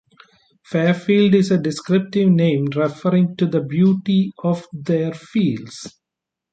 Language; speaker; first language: English; non-native, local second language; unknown